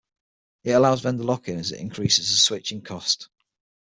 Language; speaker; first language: English; native; English